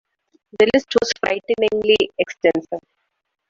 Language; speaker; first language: English; non-native, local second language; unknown